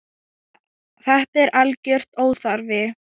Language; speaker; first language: Icelandic; non-native, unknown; Thai